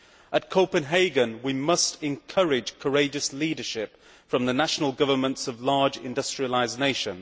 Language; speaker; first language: English; native; English